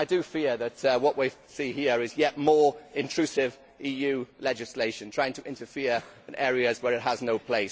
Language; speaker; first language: English; native; English